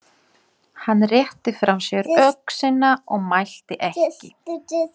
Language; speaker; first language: Icelandic; non-native, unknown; Polish